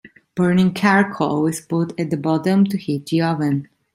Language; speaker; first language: English; non-native, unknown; Italian